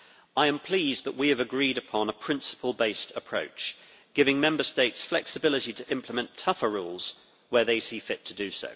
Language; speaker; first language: English; native; English